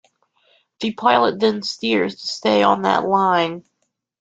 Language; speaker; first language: English; native; English